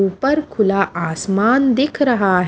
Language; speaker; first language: Hindi; native; Hindi